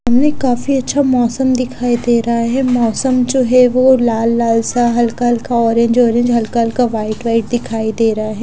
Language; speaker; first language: Hindi; non-native, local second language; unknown